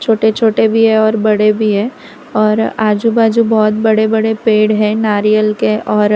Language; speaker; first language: Hindi; non-native, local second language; Gujarati